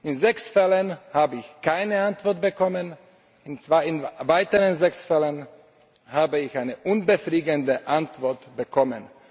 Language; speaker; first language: German; non-native, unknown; Slovak